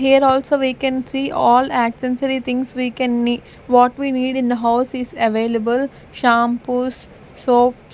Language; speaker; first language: English; non-native, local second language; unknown